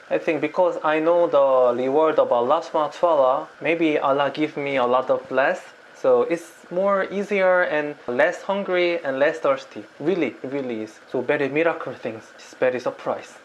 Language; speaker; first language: English; non-native, learner; Korean